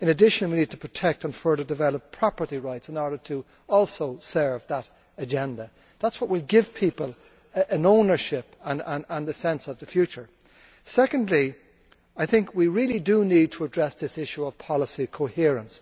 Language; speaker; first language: English; native; English